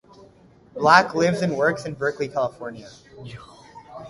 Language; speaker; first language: English; native; English